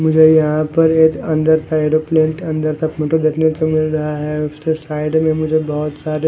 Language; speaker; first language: Hindi; non-native, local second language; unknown